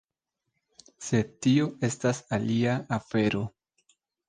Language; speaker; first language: Esperanto; non-native, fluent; Spanish